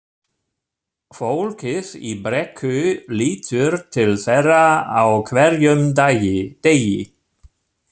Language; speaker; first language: Icelandic; non-native, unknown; German